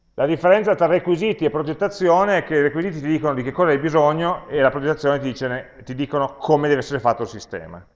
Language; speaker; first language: Italian; native; Italian